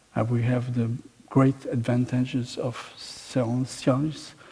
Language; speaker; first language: English; non-native, fluent; Catalan